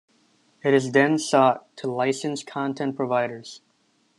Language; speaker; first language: English; native; English